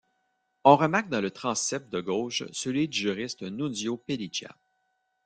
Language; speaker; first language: French; native; French